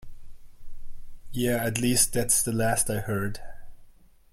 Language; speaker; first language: English; non-native, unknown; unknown